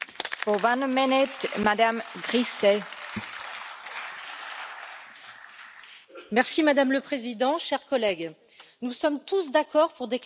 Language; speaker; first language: French; native; French